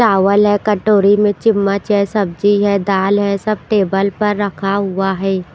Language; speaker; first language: Hindi; non-native, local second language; Punjabi